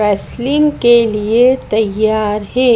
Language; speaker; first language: Hindi; native; Hindi